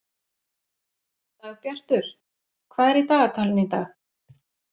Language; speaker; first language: Icelandic; native; Icelandic